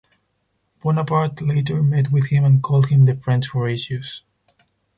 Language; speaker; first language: English; non-native, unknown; Spanish